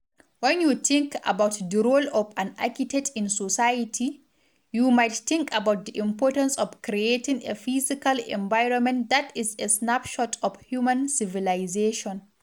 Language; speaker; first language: English; non-native, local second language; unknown